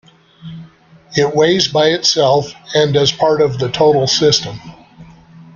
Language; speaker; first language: English; native; English